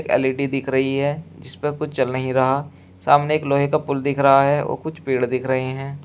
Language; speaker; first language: Hindi; native; Hindi